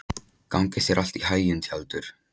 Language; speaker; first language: Icelandic; non-native, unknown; Polish